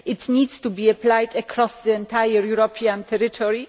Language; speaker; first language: English; non-native, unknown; Polish